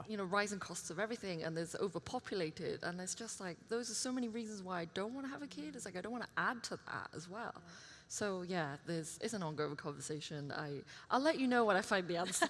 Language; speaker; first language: English; early bilingual, other home language; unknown